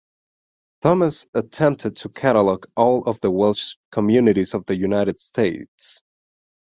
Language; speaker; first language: English; non-native, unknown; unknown